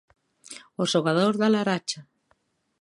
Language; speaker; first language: Galician; native; Galician